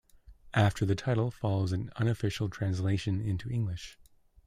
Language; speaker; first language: English; native; English